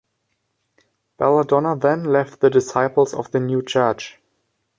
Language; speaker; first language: English; non-native, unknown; German